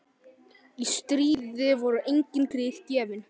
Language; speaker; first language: Icelandic; native; Icelandic